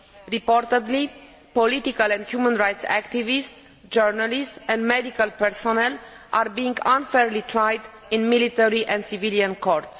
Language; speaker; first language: English; non-native, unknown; Romanian